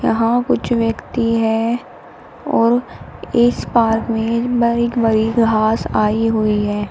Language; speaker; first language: Hindi; native; Hindi